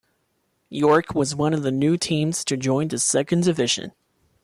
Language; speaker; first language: English; non-native, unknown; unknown